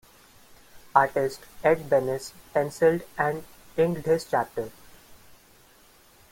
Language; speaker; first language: English; non-native, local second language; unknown